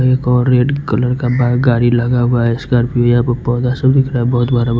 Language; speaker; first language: Hindi; non-native, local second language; Bhojpuri